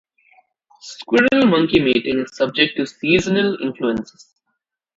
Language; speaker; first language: English; non-native, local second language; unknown